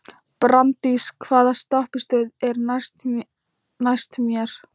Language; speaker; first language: Icelandic; non-native, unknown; Thai